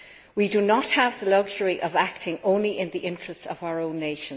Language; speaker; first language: English; native; English